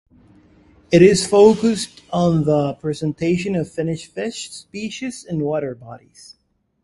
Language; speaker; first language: English; non-native, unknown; Spanish